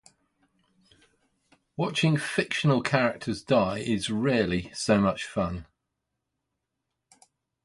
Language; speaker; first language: English; native; English